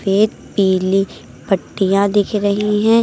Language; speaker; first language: Hindi; native; Hindi